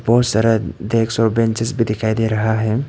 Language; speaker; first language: Hindi; non-native, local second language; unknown